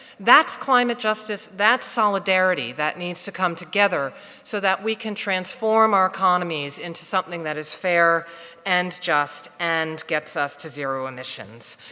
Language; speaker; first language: English; native; English